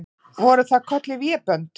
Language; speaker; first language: Icelandic; native; Icelandic